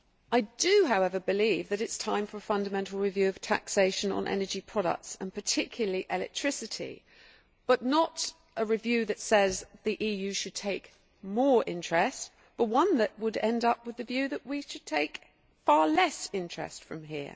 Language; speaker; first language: English; native; English